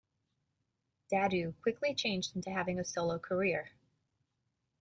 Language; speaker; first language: English; native; English